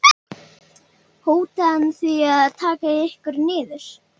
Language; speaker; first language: Icelandic; native; Icelandic